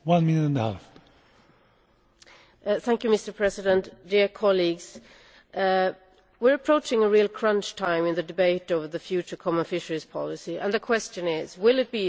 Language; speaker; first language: English; non-native, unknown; Swedish